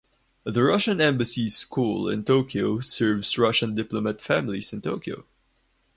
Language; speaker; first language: English; non-native, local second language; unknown